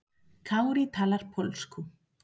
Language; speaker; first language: Icelandic; non-native, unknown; Spanish